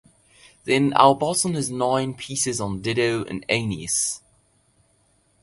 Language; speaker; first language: English; native; English